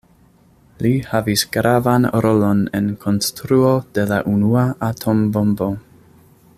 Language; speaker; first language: Esperanto; non-native, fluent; English